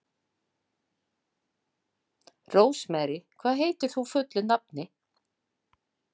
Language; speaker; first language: Icelandic; non-native, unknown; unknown